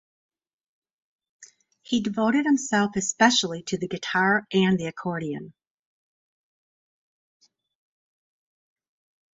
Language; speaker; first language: English; native; English